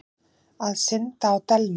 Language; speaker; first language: Icelandic; native; Icelandic